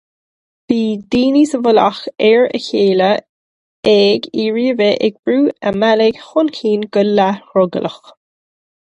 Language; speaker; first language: Irish; non-native, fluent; English